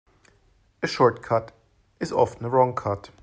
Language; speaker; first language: English; non-native, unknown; German